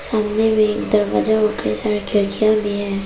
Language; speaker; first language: Hindi; non-native, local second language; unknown